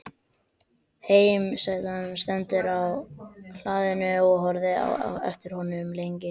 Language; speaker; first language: Icelandic; non-native, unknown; Catalan